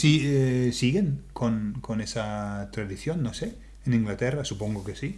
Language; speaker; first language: Spanish; non-native, fluent; English